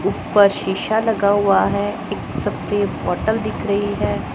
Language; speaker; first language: Hindi; non-native, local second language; Punjabi